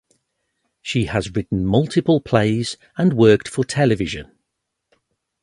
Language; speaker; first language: English; native; English